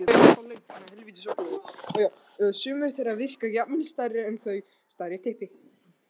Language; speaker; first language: Icelandic; non-native, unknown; Russian